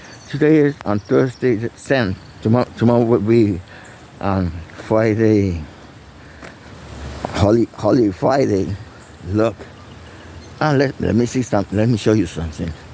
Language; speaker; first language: English; non-native, learner; Spanish